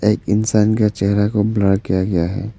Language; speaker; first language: Hindi; non-native, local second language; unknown